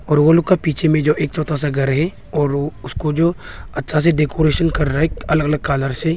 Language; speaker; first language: Hindi; non-native, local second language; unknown